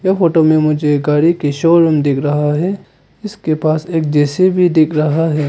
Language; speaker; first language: Hindi; non-native, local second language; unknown